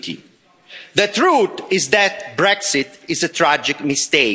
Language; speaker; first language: English; non-native, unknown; Italian